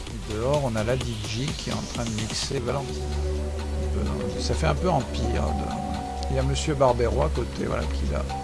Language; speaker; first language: French; native; French